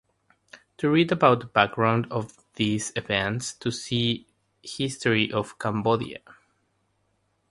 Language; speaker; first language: English; non-native, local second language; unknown